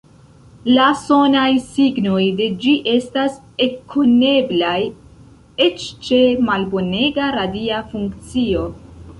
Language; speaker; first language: Esperanto; non-native, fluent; Central Kurdish